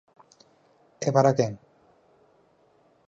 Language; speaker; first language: Galician; native; Galician